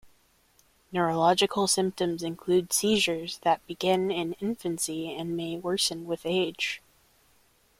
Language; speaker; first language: English; native; English